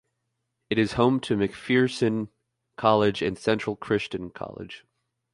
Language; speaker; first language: English; native; English